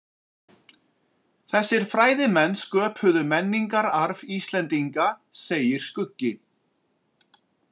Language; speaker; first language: Icelandic; native; Icelandic